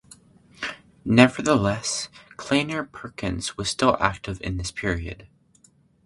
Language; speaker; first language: English; native; English